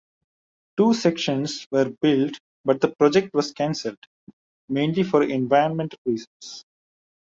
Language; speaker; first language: English; non-native, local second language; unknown